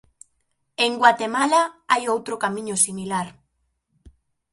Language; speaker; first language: Galician; native; Galician